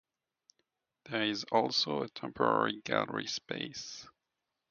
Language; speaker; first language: English; native; English